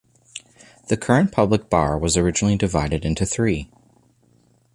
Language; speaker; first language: English; native; English